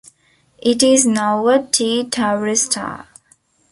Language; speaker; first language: English; non-native, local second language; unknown